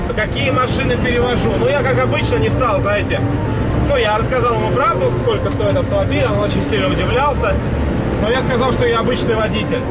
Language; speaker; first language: Russian; native; Russian